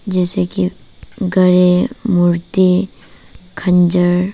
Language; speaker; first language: Hindi; non-native, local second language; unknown